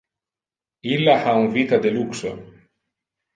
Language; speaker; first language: Interlingua; non-native, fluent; Italian